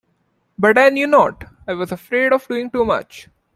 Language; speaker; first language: English; non-native, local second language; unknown